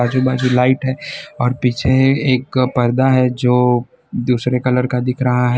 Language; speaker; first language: Hindi; non-native, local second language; Gujarati